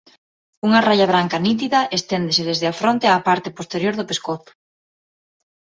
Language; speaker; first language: Galician; non-native, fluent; Spanish